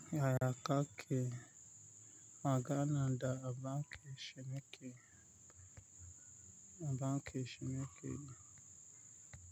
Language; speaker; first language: Hausa; native; Hausa